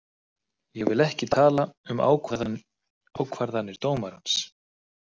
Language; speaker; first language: Icelandic; native; Icelandic